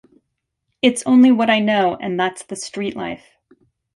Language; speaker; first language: English; native; English